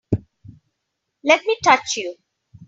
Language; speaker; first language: English; non-native, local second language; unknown